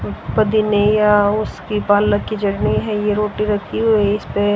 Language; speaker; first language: Hindi; native; Hindi